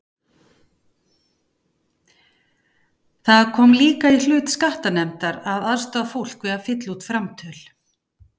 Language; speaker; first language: Icelandic; native; Icelandic